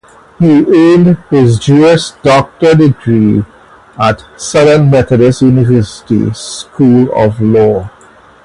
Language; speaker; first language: English; native; English